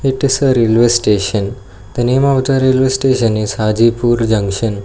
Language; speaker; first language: English; non-native, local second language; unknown